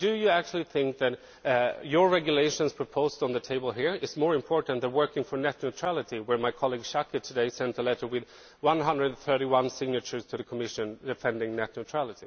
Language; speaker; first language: English; non-native, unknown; Swedish